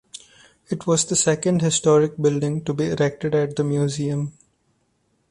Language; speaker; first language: English; non-native, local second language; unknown